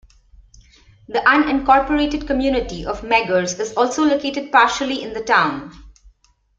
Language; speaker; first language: English; non-native, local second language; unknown